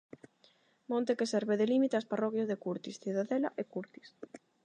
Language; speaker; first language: Galician; non-native, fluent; Spanish